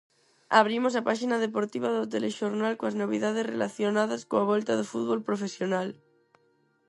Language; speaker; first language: Galician; non-native, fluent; Spanish